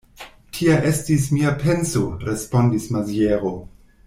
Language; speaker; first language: Esperanto; non-native, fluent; German